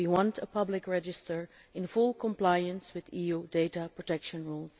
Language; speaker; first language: English; non-native, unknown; Dutch